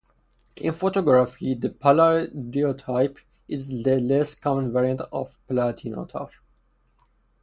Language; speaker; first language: English; non-native, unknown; Persian